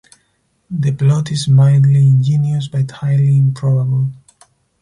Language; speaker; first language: English; non-native, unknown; Spanish